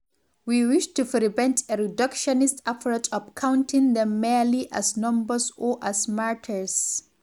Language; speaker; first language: English; non-native, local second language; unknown